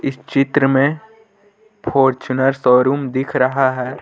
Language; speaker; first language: Hindi; native; Hindi